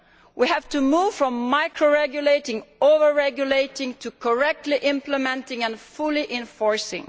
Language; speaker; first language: English; non-native, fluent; Italian